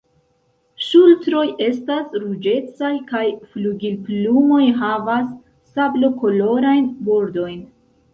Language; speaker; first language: Esperanto; non-native, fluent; Central Kurdish